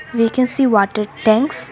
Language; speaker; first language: English; non-native, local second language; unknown